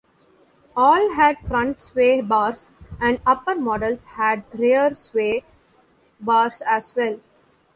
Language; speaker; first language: English; non-native, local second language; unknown